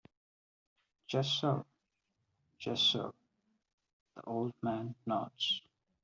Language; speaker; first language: English; non-native, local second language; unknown